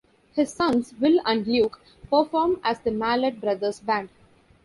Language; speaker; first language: English; non-native, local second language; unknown